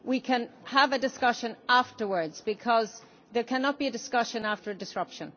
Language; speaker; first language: English; native; English